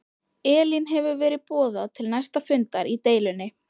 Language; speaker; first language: Icelandic; native; Icelandic